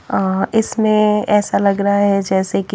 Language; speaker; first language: Hindi; native; Hindi